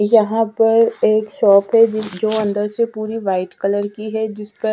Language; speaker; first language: Hindi; non-native, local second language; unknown